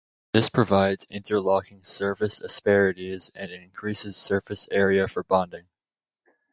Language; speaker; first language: English; native; English